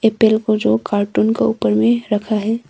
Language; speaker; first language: Hindi; non-native, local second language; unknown